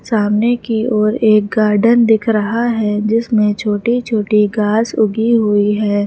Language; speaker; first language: Hindi; native; Hindi